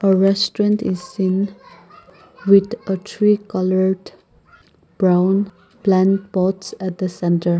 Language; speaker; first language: English; non-native, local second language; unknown